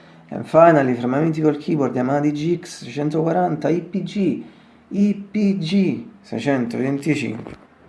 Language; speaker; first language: English; non-native, learner; Italian